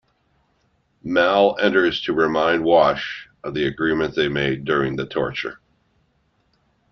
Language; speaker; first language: English; native; English